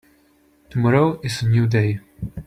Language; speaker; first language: English; non-native, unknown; Czech